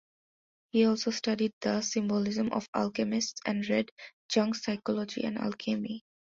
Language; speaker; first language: English; non-native, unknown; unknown